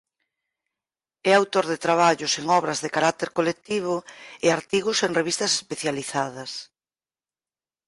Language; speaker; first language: Galician; native; Galician